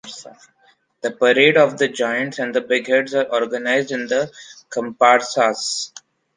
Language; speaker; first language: English; non-native, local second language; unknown